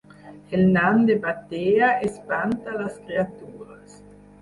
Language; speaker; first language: Catalan; non-native, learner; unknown